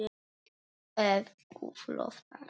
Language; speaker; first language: Icelandic; non-native, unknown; Polish